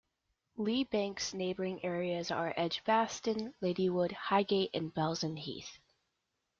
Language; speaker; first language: English; native; English